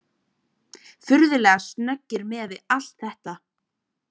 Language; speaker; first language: Icelandic; native; Icelandic